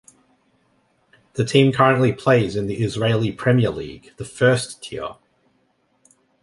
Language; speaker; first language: English; native; English